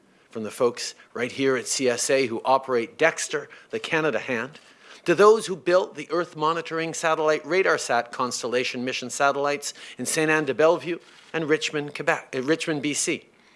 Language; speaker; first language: English; early bilingual, other home language; French